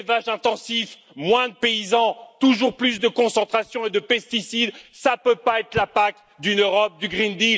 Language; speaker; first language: French; native; French